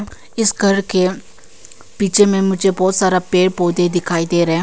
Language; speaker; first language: Hindi; non-native, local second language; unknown